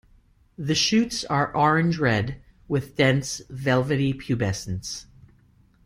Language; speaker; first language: English; native; English